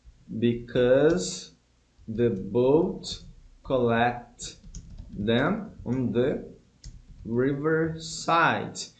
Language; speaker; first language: English; non-native, fluent; Portuguese